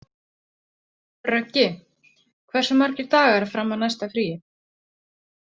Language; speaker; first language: Icelandic; native; Icelandic